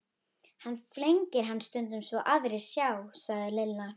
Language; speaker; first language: Icelandic; native; Icelandic